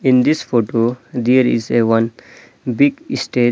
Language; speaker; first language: English; non-native, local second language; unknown